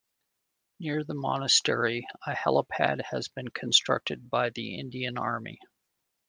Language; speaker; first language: English; native; English